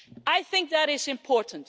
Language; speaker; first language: English; non-native, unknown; Dutch